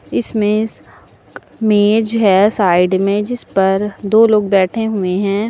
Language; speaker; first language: Hindi; native; Hindi